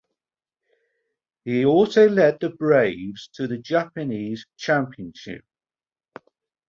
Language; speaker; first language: English; native; English